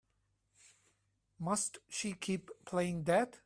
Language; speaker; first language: English; non-native, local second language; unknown